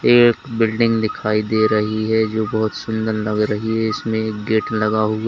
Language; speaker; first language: Hindi; native; Hindi